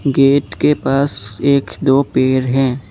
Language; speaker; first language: Hindi; non-native, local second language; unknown